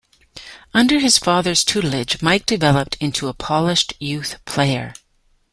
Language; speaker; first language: English; native; English